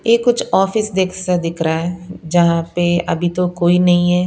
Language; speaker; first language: Hindi; non-native, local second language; Punjabi